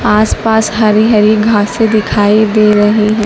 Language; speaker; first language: Hindi; native; Hindi